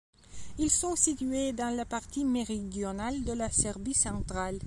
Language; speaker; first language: French; non-native, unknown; Belarusian